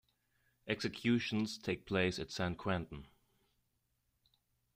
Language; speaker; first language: English; non-native, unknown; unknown